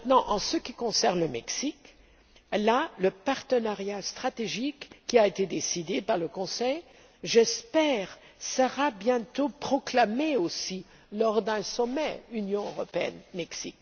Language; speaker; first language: French; non-native, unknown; German